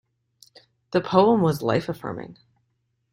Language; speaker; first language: English; native; English